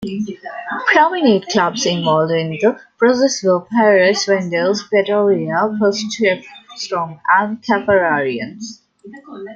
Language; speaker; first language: English; non-native, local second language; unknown